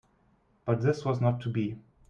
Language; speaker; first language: English; non-native, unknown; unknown